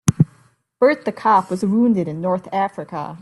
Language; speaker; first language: English; native; English